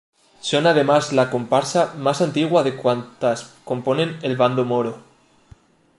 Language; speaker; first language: Spanish; native; Spanish